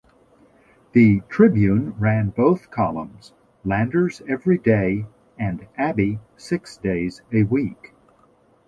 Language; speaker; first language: English; native; English